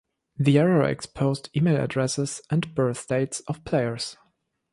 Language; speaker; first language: English; non-native, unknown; German